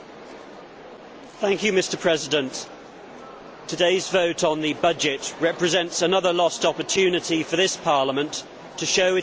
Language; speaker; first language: English; native; English